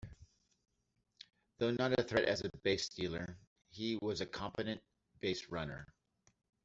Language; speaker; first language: English; native; English